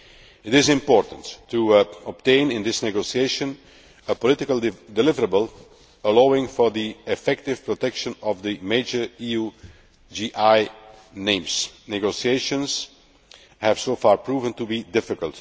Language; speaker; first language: English; non-native, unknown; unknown